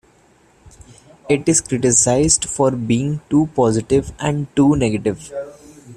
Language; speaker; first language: English; non-native, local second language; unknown